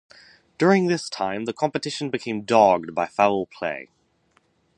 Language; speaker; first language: English; native; English